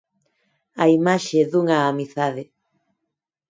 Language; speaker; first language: Galician; non-native, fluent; Spanish